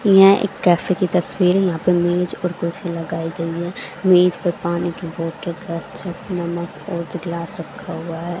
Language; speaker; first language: Hindi; native; Hindi